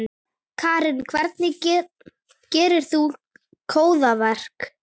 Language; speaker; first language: Icelandic; native; Icelandic